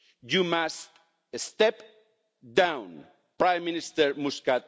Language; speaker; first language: English; non-native, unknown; Spanish